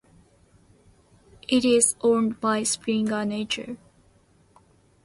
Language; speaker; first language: English; non-native, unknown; Japanese